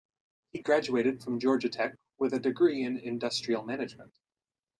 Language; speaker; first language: English; native; English